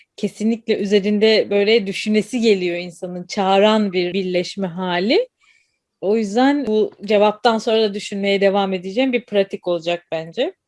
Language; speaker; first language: Turkish; native; Turkish